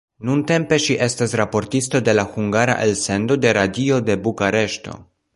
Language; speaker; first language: Esperanto; non-native, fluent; Polish